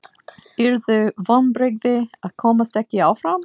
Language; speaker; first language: Icelandic; non-native, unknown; English